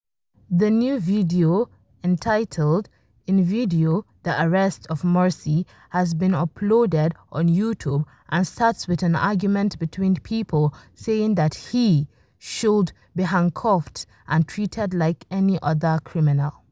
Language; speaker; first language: English; non-native, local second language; Hausa